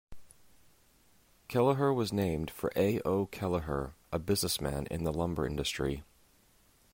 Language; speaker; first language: English; native; English